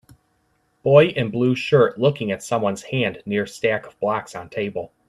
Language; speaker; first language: English; native; English